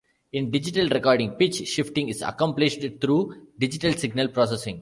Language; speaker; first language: English; non-native, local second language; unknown